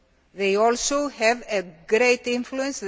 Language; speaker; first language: English; non-native, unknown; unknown